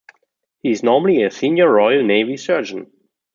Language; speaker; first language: English; non-native, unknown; German